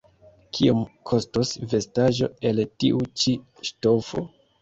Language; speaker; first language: Esperanto; non-native, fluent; Kinyarwanda